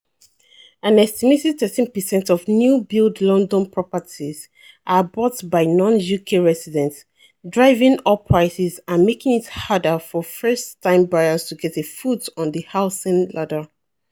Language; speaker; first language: English; non-native, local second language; Yoruba